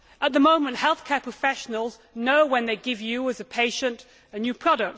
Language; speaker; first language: English; native; English